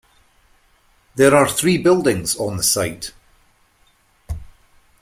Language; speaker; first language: English; native; English